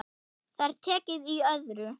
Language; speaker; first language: Icelandic; non-native, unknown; German